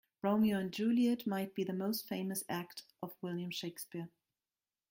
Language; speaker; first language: English; non-native, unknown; German